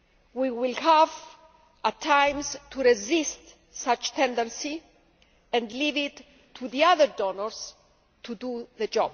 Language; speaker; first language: English; non-native, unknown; Greek